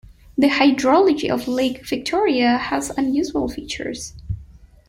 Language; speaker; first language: English; non-native, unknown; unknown